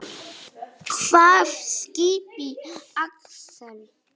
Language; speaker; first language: Icelandic; non-native, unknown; Polish